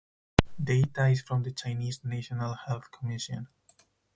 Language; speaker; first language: English; non-native, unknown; Spanish